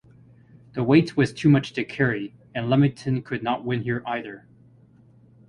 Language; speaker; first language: English; native; English